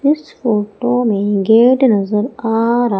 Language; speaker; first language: Hindi; native; Hindi